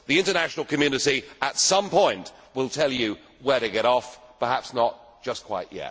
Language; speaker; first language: English; native; English